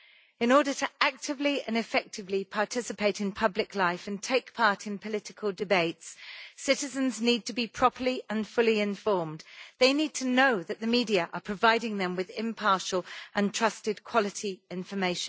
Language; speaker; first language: English; native; English